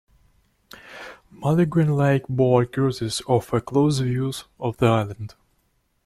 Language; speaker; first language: English; non-native, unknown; Russian